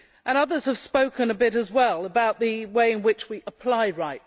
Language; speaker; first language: English; native; English